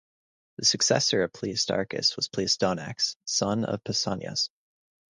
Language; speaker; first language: English; native; English